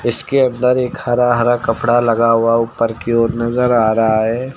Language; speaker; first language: Hindi; native; Hindi